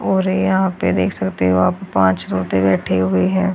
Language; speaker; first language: Hindi; native; Hindi